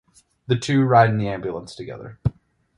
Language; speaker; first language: English; native; English